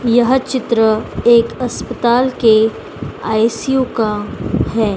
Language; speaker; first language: Hindi; native; Hindi